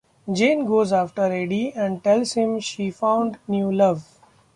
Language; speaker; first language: English; non-native, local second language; Marathi